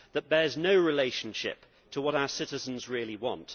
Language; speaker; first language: English; native; English